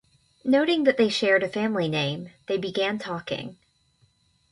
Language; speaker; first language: English; native; English